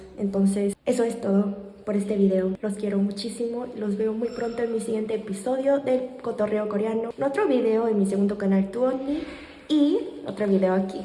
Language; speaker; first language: Spanish; non-native, fluent; Korean